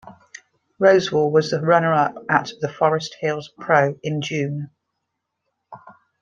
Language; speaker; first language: English; native; English